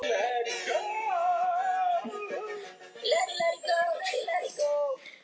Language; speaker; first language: Icelandic; native; Icelandic